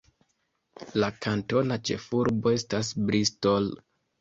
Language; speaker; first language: Esperanto; non-native, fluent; Kinyarwanda